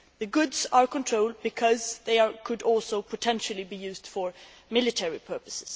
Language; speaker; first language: English; non-native, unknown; Swedish